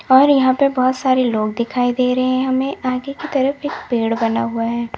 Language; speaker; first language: Hindi; native; Hindi